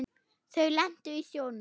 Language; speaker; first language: Icelandic; non-native, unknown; German